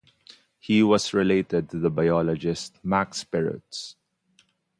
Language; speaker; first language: English; non-native, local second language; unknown